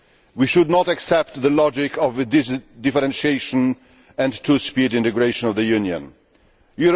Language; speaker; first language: English; non-native, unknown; Polish